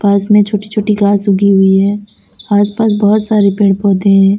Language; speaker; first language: Hindi; native; Hindi